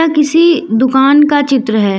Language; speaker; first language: Hindi; native; Hindi